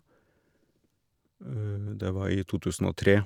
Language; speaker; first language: Norwegian; native; Norwegian